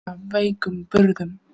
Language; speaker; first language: Icelandic; non-native, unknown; Vietnamese